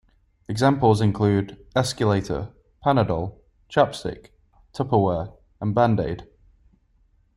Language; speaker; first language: English; native; English